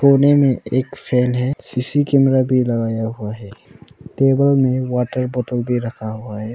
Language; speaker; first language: Hindi; non-native, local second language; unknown